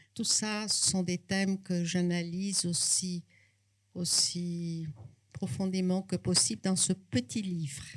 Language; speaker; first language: French; non-native, fluent; Portuguese